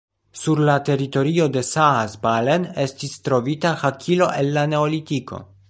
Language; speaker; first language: Esperanto; non-native, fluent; Polish